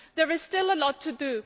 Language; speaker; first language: English; non-native, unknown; Greek